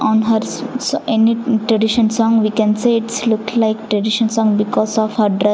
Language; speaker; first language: English; non-native, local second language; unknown